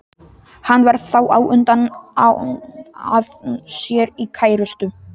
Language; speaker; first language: Icelandic; non-native, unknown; Polish